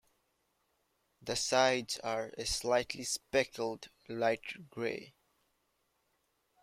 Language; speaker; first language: English; native; English